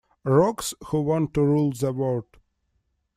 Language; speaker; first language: English; non-native, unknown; Russian